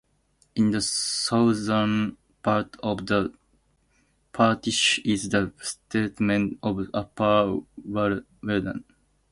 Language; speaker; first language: English; native; English